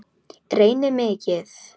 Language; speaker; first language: Icelandic; non-native, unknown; Polish